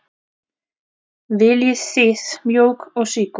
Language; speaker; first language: Icelandic; non-native, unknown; Russian